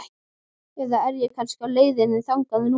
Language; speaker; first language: Icelandic; native; Icelandic